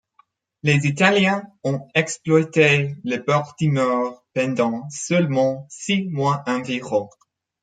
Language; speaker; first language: French; non-native, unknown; English